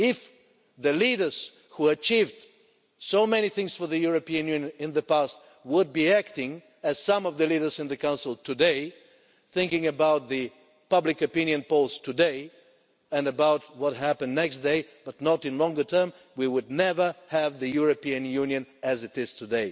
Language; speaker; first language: English; non-native, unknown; Bulgarian